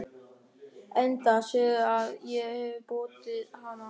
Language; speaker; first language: Icelandic; non-native, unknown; German